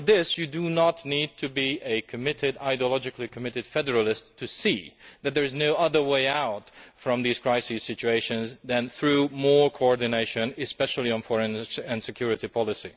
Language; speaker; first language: English; non-native, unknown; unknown